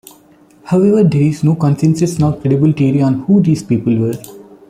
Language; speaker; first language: English; non-native, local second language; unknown